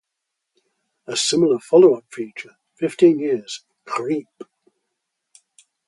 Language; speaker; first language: English; native; English